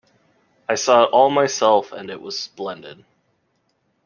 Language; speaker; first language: English; native; English